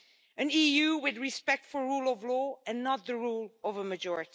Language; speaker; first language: English; non-native, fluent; Dutch